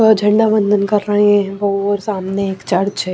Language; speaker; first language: Hindi; non-native, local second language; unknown